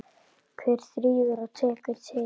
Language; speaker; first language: Icelandic; native; Icelandic